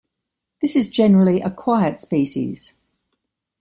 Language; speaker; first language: English; native; English